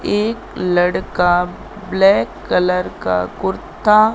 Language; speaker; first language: Hindi; native; Hindi